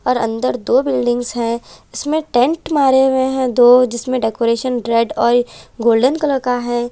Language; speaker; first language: Hindi; non-native, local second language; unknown